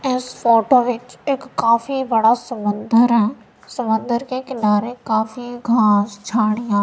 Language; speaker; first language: Hindi; non-native, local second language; Punjabi